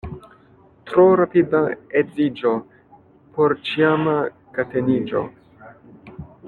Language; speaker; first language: Esperanto; non-native, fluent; French